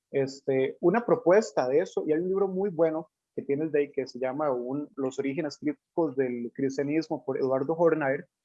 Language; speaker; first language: Spanish; native; Spanish